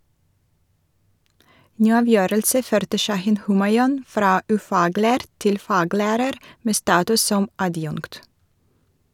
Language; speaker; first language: Norwegian; non-native, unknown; Russian